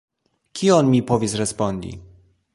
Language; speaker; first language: Esperanto; non-native, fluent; Polish